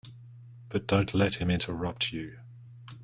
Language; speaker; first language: English; native; English